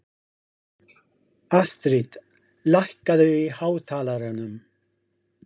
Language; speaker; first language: Icelandic; non-native, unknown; English